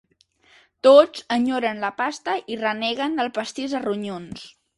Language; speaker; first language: Catalan; native; Catalan